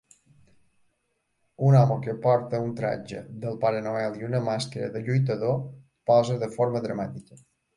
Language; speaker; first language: Catalan; native; Catalan